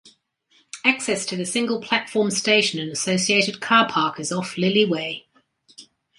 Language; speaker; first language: English; native; English